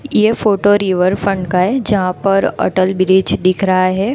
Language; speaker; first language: Hindi; non-native, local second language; Gujarati